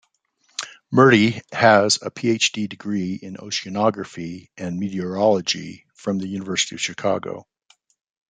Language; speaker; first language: English; native; English